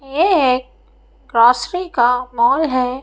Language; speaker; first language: Hindi; native; Hindi